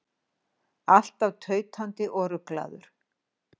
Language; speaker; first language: Icelandic; native; Icelandic